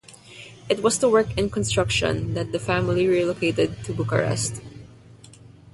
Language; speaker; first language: English; non-native, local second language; Filipino